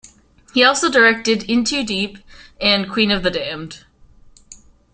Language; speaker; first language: English; native; English